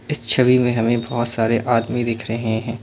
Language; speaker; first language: Hindi; non-native, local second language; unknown